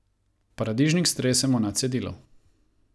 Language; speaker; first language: Slovenian; non-native, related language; Croatian